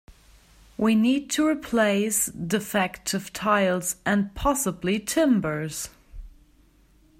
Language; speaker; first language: English; non-native, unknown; German